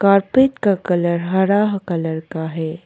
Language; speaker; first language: Hindi; non-native, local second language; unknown